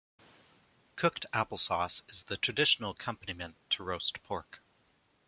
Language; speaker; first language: English; native; English